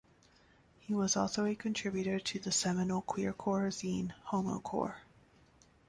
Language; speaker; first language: English; native; English